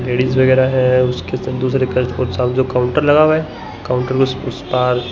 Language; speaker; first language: Hindi; non-native, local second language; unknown